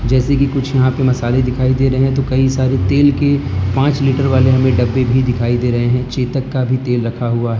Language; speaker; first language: Hindi; non-native, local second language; Gujarati